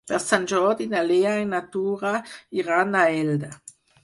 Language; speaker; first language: Catalan; non-native, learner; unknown